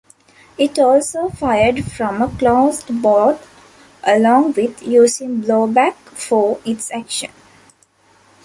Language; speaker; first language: English; non-native, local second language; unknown